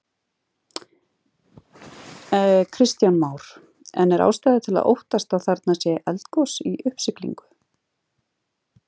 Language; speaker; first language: Icelandic; native; Icelandic